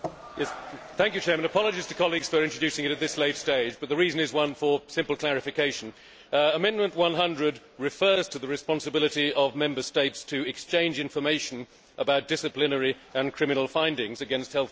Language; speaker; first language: English; native; English